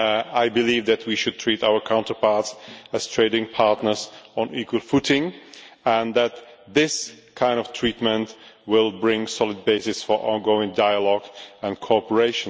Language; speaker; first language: English; non-native, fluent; Czech